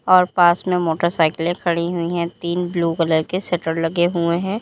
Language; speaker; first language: Hindi; native; Hindi